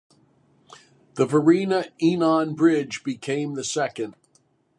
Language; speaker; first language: English; native; English